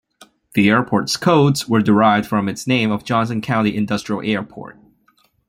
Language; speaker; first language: English; non-native, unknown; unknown